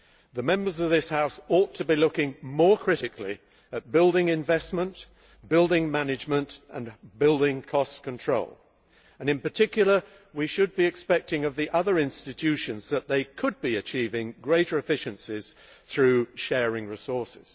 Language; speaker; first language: English; native; English